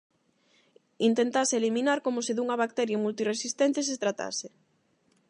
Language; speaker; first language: Galician; non-native, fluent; Spanish